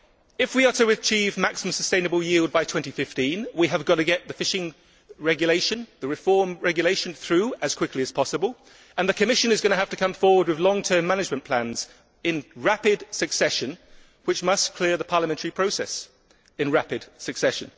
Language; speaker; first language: English; native; English